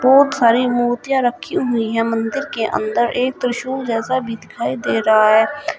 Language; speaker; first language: Hindi; native; Hindi